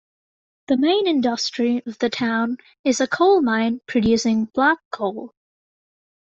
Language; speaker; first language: English; native; English